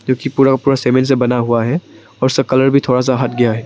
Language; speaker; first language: Hindi; non-native, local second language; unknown